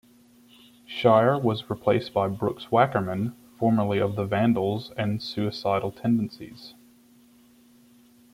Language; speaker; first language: English; native; English